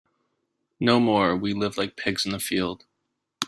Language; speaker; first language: English; native; English